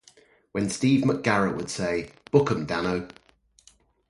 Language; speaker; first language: English; native; English